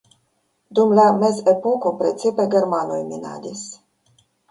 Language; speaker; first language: Esperanto; non-native, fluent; Russian